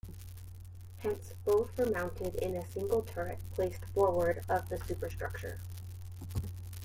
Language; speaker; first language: English; native; English